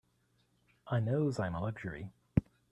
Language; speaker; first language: English; native; English